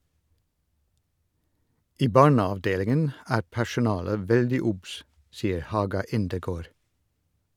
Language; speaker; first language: Norwegian; non-native, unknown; Dutch